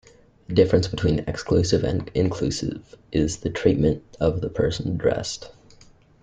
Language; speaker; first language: English; native; English